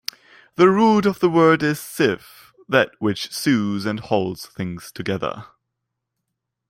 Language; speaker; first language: English; non-native, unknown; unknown